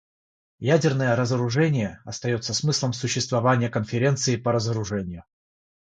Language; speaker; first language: Russian; non-native, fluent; Georgian